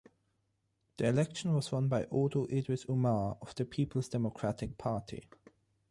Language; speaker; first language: English; non-native, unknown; German